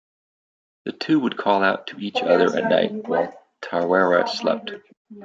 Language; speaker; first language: English; native; English